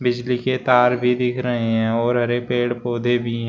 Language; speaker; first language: Hindi; native; Hindi